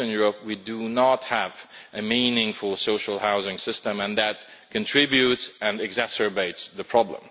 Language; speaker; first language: English; non-native, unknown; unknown